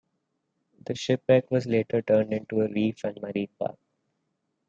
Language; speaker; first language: English; non-native, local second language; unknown